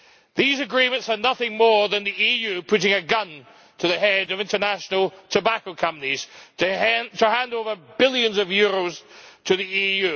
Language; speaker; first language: English; native; English